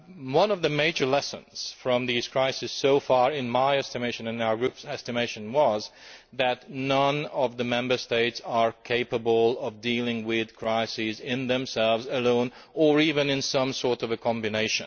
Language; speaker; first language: English; non-native, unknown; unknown